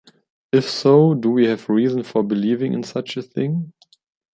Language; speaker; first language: English; non-native, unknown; German